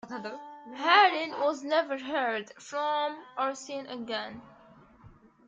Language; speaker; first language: English; native; English